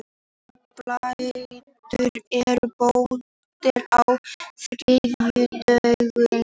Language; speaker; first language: Icelandic; native; Icelandic